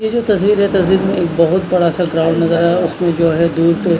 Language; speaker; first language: Hindi; non-native, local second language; Punjabi